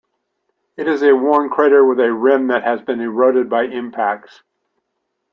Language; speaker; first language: English; native; English